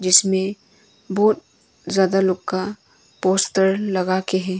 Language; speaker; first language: Hindi; non-native, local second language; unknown